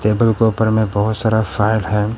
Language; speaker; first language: Hindi; early bilingual, other home language; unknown